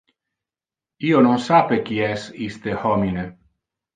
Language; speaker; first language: Interlingua; non-native, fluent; Italian